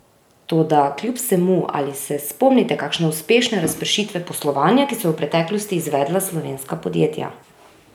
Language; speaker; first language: Slovenian; native; Slovenian